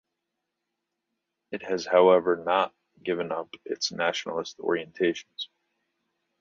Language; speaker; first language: English; native; English